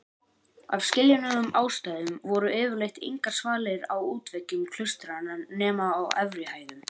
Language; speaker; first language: Icelandic; native; Icelandic